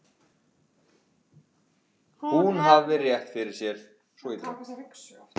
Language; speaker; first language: Icelandic; native; Icelandic